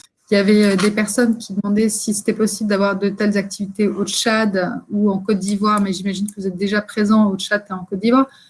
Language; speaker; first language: French; native; French